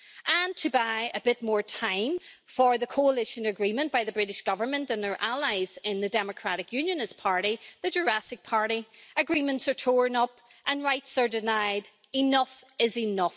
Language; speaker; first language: English; native; English